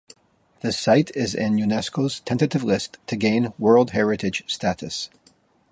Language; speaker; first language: English; native; English